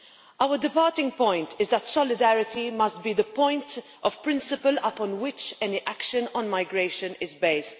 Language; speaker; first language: English; non-native, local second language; Maltese